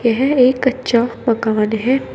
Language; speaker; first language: Hindi; native; Hindi